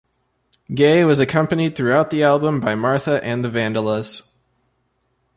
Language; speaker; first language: English; native; English